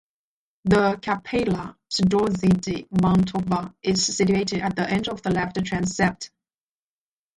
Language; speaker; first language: English; non-native, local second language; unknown